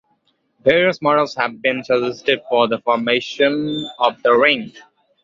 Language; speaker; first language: English; non-native, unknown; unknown